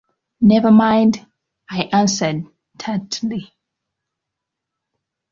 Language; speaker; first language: English; non-native, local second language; Ganda